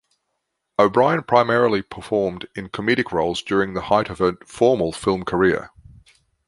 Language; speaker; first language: English; native; English